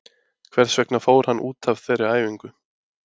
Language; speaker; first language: Icelandic; native; Icelandic